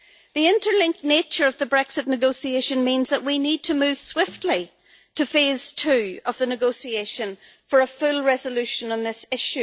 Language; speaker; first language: English; native; English